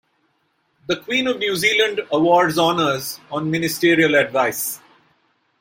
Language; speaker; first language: English; non-native, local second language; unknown